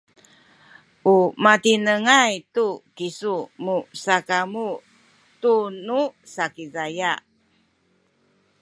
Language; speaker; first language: Sakizaya; native; Sakizaya